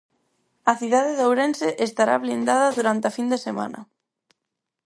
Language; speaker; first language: Galician; non-native, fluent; Spanish